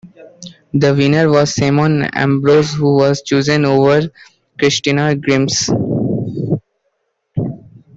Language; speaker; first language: English; native; English